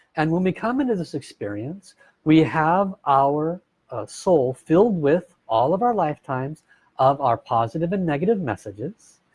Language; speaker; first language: English; native; English